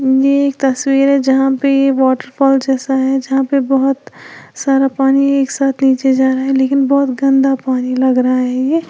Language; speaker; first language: Hindi; native; Hindi